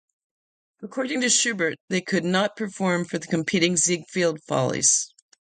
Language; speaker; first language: English; native; English